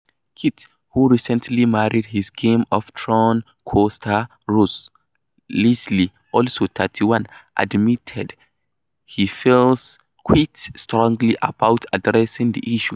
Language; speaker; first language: English; non-native, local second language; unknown